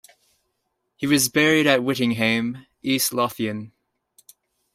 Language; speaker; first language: English; native; English